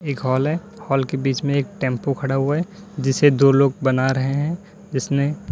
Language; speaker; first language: Hindi; native; Hindi